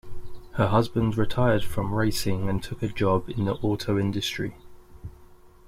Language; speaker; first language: English; native; English